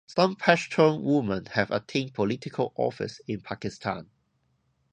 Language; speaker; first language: English; non-native, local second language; Cantonese